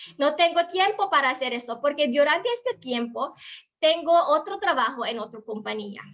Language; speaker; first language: Spanish; non-native, learner; Filipino